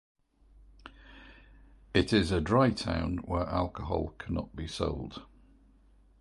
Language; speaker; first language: English; native; English